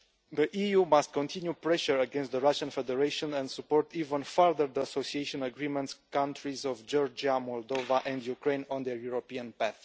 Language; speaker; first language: English; non-native, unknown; Romanian